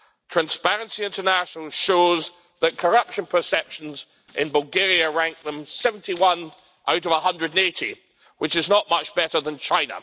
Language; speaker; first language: English; native; English